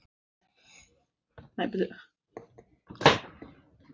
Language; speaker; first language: Icelandic; native; Icelandic